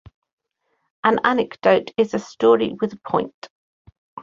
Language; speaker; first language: English; native; English